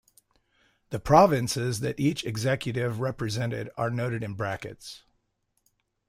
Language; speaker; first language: English; native; English